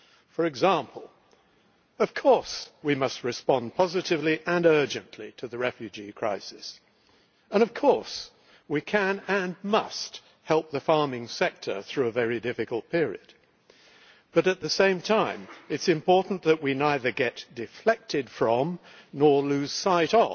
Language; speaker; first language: English; native; English